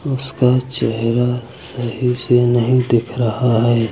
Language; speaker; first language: Hindi; native; Hindi